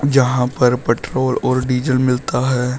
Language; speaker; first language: Hindi; native; Hindi